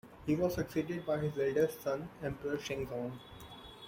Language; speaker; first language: English; non-native, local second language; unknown